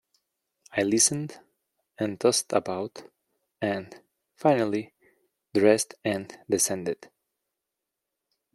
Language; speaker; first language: English; native; English